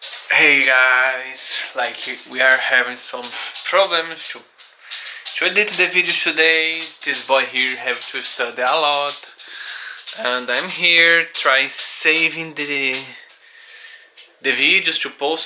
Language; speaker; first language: English; non-native, fluent; Portuguese